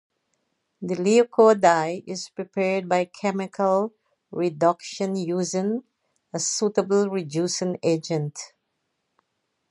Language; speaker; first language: English; native; English